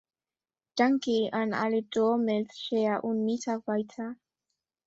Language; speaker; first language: German; non-native, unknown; Spanish